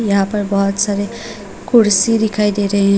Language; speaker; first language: Hindi; non-native, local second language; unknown